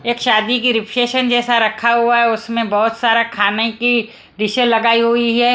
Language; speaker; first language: Hindi; non-native, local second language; Punjabi